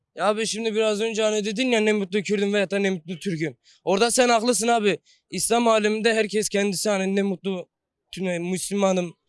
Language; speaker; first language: Turkish; non-native, local second language; Kurdish